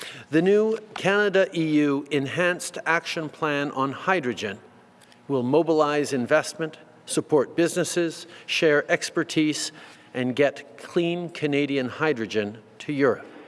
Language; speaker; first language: English; early bilingual, other home language; French